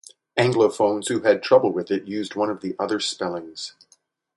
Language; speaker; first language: English; native; English